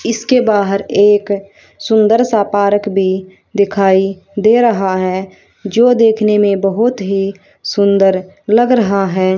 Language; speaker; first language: Hindi; native; Hindi